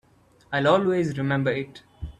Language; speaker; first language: English; non-native, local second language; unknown